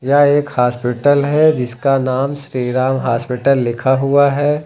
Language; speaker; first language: Hindi; native; Hindi